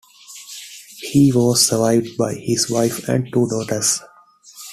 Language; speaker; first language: English; non-native, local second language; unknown